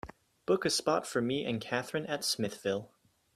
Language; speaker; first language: English; native; English